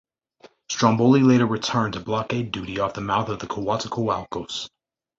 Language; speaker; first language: English; native; English